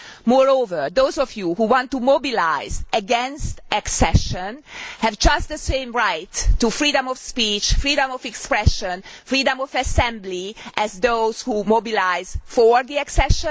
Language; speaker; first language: English; non-native, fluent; Hungarian